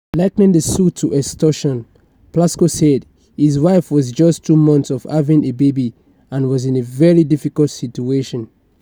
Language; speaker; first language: English; non-native, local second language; Yoruba